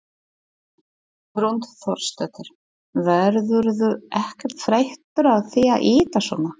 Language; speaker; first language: Icelandic; non-native, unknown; Polish